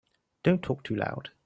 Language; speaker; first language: English; native; English